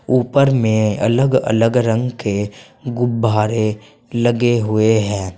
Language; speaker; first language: Hindi; native; Hindi